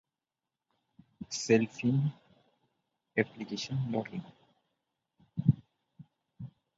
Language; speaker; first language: English; non-native, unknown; Bangla